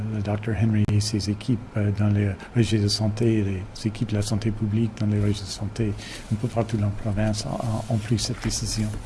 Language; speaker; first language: French; non-native, fluent; English